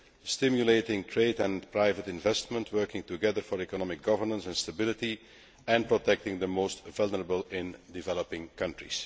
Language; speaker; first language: English; non-native, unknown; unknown